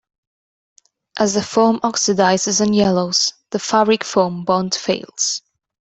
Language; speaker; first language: English; non-native, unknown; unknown